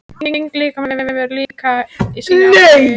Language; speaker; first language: Icelandic; native; Icelandic